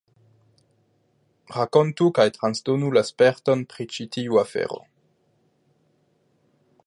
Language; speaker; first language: Esperanto; non-native, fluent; French